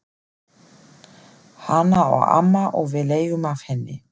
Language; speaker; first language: Icelandic; non-native, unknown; German